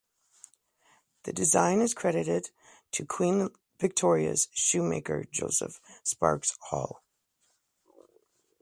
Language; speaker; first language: English; native; English